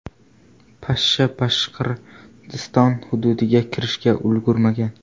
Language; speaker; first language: Uzbek; non-native, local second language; Kara-Kalpak